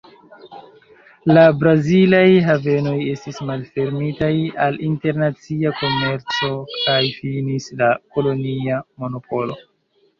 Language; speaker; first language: Esperanto; non-native, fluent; Chinese